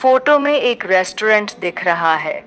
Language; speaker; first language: Hindi; native; Hindi